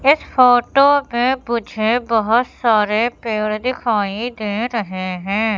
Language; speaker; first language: Hindi; native; Hindi